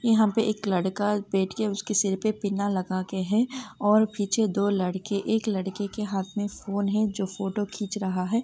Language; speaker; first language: Hindi; non-native, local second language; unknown